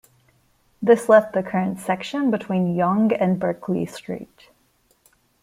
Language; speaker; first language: English; non-native, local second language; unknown